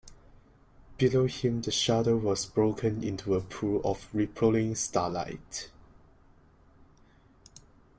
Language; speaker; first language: English; non-native, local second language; Cantonese